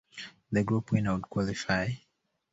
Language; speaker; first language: English; native; English